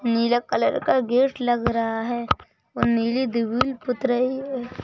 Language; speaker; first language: Hindi; native; Hindi